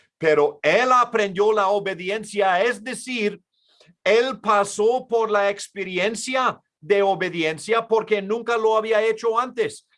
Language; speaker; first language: Spanish; non-native, fluent; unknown